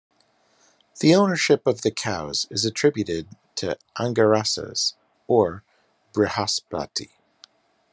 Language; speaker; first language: English; native; English